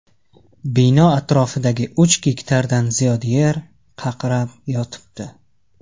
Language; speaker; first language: Uzbek; non-native, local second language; Tajik